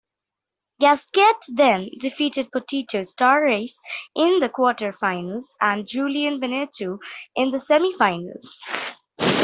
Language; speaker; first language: English; non-native, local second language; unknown